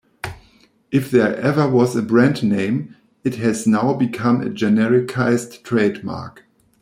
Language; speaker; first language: English; non-native, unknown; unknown